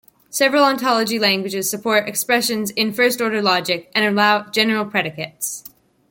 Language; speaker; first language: English; native; English